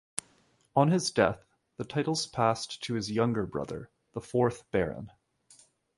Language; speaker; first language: English; native; English